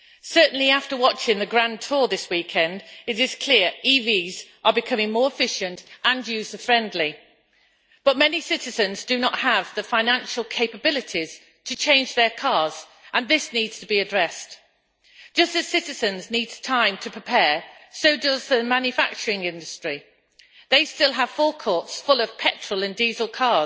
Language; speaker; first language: English; native; English